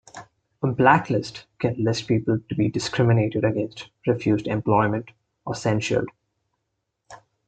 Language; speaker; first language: English; non-native, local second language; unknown